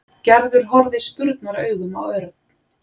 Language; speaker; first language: Icelandic; native; Icelandic